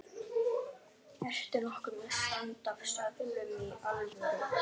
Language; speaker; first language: Icelandic; native; Icelandic